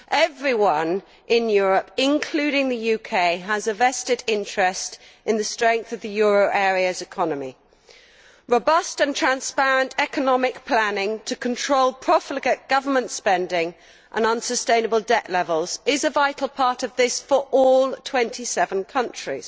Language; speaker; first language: English; native; English